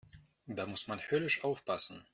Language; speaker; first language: German; non-native, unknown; Russian